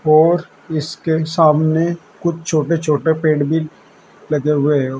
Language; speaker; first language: Hindi; native; Hindi